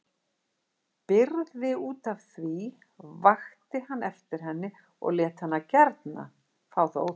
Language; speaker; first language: Icelandic; native; Icelandic